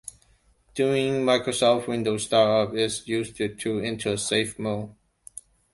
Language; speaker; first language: English; non-native, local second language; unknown